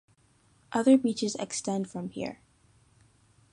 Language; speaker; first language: English; native; English